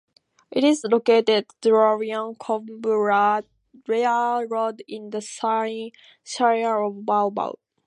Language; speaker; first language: English; native; English